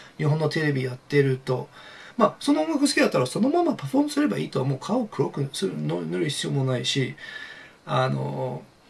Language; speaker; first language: Japanese; non-native, fluent; English